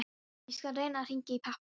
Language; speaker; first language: Icelandic; non-native, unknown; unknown